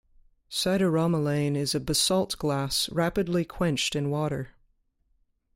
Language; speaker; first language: English; native; English